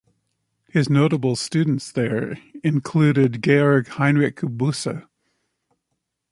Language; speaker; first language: English; native; English